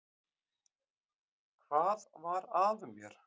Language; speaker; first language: Icelandic; native; Icelandic